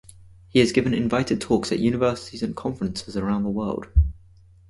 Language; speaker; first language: English; native; English